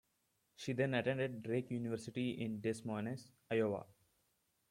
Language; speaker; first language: English; non-native, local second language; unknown